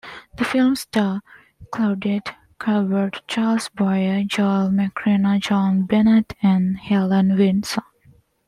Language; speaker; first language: English; non-native, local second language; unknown